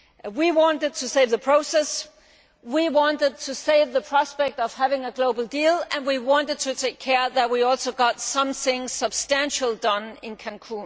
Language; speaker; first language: English; non-native, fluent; Danish